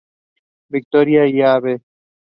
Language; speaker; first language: English; non-native, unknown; Spanish